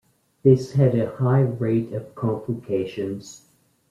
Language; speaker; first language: English; native; English